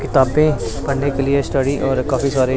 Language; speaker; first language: Hindi; non-native, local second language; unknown